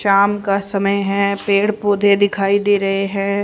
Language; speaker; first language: Hindi; native; Hindi